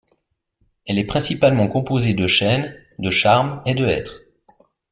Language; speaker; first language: French; native; French